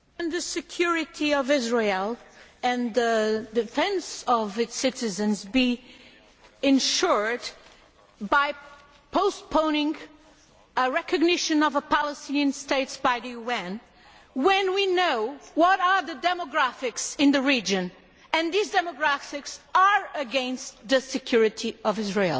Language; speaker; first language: English; non-native, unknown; Portuguese